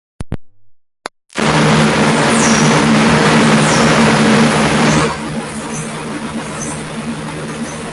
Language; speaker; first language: English; native; English